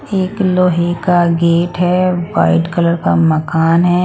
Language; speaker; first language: Hindi; non-native, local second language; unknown